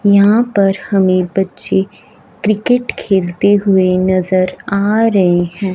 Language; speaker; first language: Hindi; non-native, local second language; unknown